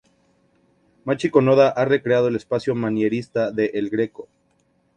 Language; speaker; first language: Spanish; native; Spanish